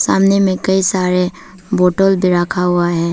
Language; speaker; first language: Hindi; non-native, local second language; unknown